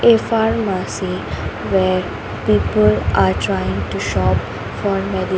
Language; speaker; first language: English; non-native, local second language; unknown